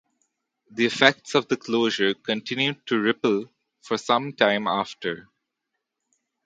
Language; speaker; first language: English; non-native, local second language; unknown